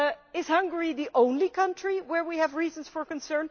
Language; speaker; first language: English; non-native, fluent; Dutch